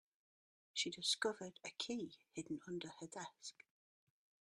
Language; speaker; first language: English; native; English